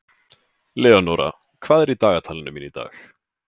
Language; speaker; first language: Icelandic; native; Icelandic